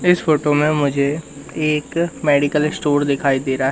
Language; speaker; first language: Hindi; native; Hindi